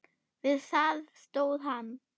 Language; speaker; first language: Icelandic; non-native, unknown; German